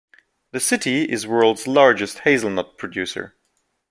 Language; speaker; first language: English; non-native, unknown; German